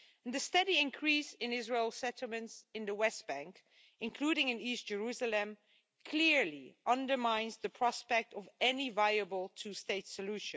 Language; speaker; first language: English; non-native, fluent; Dutch